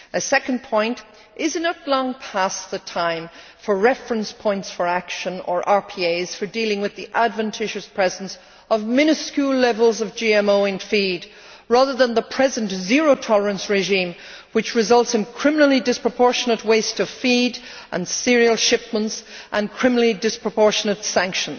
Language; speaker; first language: English; native; English